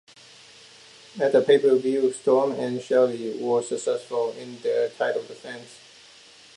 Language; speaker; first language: English; non-native, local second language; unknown